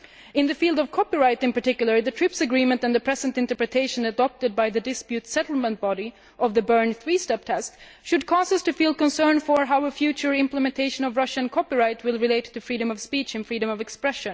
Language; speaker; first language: English; non-native, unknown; Swedish